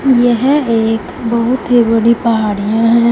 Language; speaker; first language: Hindi; non-native, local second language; Punjabi